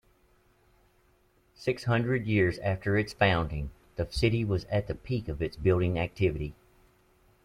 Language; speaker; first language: English; native; English